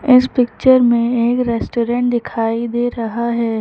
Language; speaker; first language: Hindi; native; Hindi